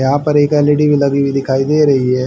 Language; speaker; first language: Hindi; native; Hindi